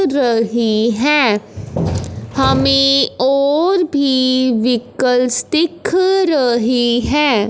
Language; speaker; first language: Hindi; non-native, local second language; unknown